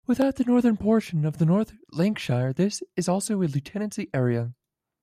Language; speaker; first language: English; native; English